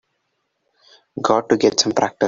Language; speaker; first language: English; non-native, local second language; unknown